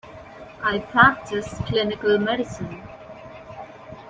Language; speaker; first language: English; non-native, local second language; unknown